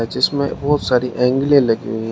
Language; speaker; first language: Hindi; native; Hindi